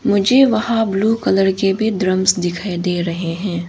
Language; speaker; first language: Hindi; non-native, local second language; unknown